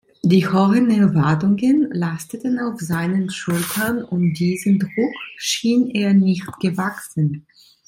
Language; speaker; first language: German; non-native, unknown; Italian